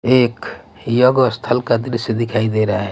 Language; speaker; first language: Hindi; non-native, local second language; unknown